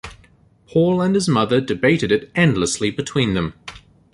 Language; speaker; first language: English; native; English